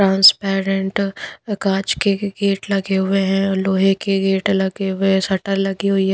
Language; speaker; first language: Hindi; non-native, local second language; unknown